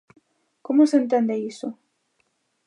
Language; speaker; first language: Galician; native; Galician